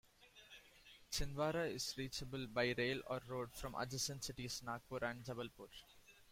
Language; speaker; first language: English; non-native, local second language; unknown